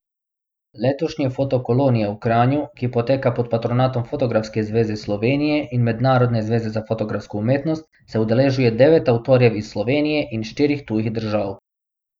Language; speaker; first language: Slovenian; non-native, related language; Bosnian